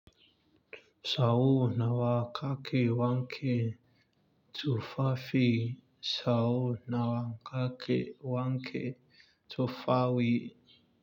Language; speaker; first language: Hausa; non-native, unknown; Yoruba